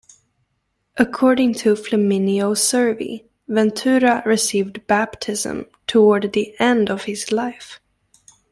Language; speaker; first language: English; native; English